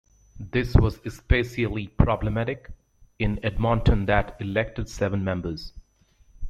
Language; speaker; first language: English; native; English